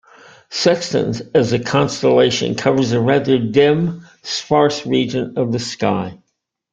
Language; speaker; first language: English; native; English